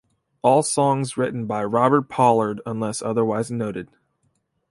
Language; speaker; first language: English; native; English